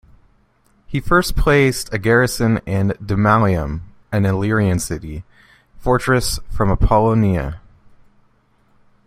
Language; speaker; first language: English; native; English